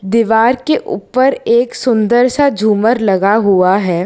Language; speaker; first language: Hindi; non-native, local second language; Gujarati